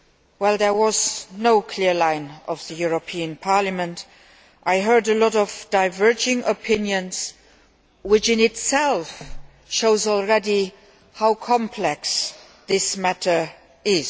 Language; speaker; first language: English; non-native, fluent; Luxembourgish